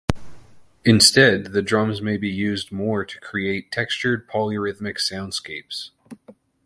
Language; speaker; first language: English; native; English